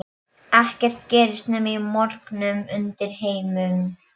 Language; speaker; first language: Icelandic; non-native, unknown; Polish